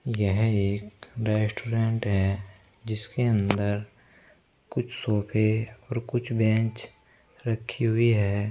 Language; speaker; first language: Hindi; native; Hindi